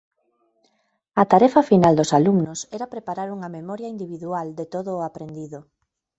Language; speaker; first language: Galician; native; Galician